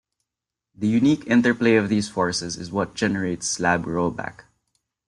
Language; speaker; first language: English; non-native, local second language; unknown